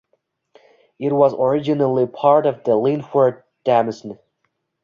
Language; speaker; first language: English; non-native, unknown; Uzbek